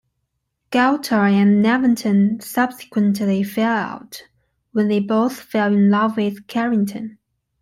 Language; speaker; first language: English; non-native, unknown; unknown